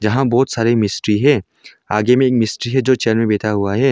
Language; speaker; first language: Hindi; non-native, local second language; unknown